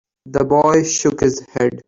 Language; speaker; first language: English; non-native, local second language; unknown